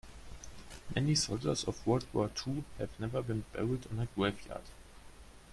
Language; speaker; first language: English; non-native, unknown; German